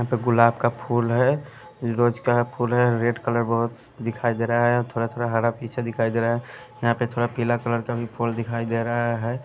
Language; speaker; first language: Hindi; non-native, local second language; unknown